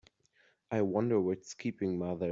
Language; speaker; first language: English; native; English